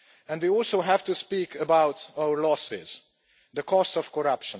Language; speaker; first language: English; non-native, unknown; Hungarian